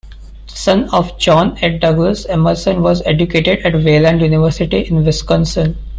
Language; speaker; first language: English; non-native, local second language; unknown